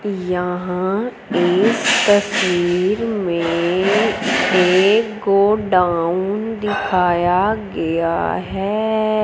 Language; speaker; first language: Hindi; non-native, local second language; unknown